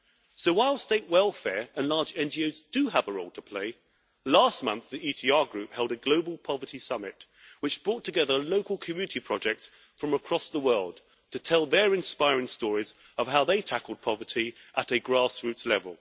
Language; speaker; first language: English; native; English